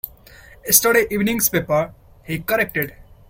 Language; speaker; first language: English; non-native, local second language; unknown